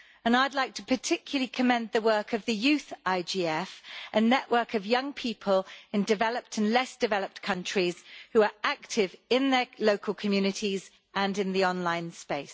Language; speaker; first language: English; native; English